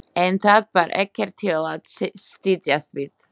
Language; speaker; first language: Icelandic; non-native, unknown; Slovak